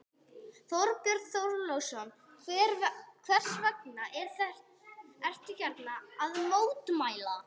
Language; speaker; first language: Icelandic; non-native, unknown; English